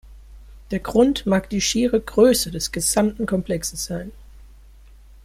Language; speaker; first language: German; native; German